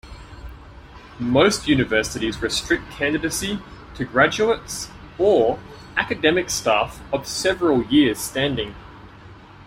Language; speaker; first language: English; native; English